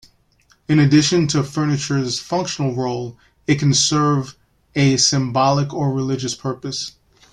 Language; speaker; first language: English; native; English